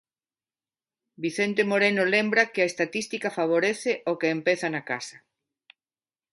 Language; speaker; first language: Galician; non-native, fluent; Spanish